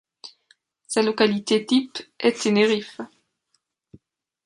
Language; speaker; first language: French; non-native, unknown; German